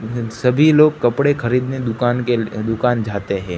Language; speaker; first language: Hindi; non-native, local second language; Gujarati